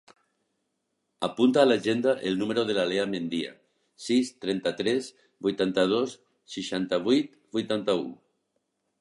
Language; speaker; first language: Catalan; native; Catalan